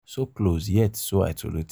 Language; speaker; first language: English; non-native, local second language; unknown